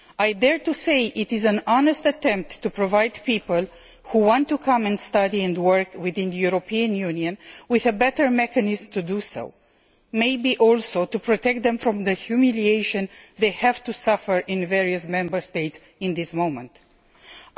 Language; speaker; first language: English; non-native, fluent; Romanian